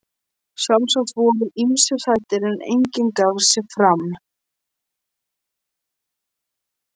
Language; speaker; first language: Icelandic; non-native, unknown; Polish